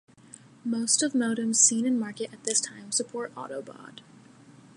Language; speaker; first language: English; native; English